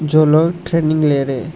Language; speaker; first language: Hindi; non-native, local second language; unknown